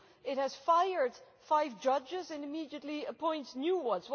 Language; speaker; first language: English; non-native, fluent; Dutch